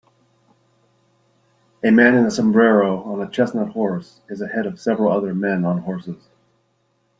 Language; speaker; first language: English; native; English